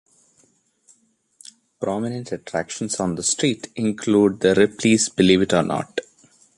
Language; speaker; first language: English; non-native, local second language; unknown